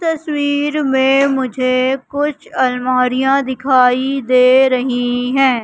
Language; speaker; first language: Hindi; native; Hindi